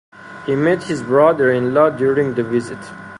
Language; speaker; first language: English; non-native, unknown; Persian